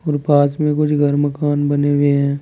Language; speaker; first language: Hindi; native; Hindi